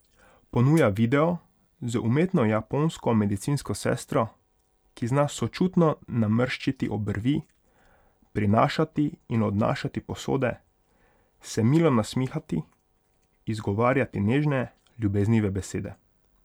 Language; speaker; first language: Slovenian; non-native, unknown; Hungarian